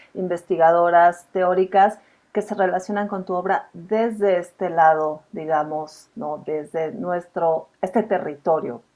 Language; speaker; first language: Spanish; native; Spanish